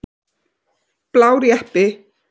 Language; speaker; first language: Icelandic; native; Icelandic